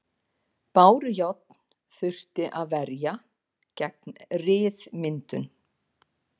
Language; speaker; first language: Icelandic; native; Icelandic